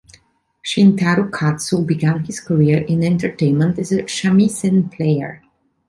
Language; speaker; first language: English; non-native, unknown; Italian